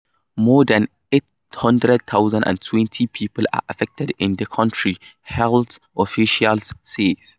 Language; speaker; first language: English; non-native, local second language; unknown